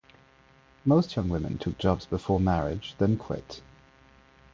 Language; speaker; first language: English; non-native, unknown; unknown